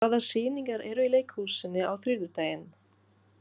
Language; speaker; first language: Icelandic; non-native, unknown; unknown